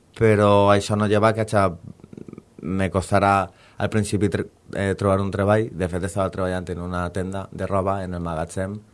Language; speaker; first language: Catalan; native; Catalan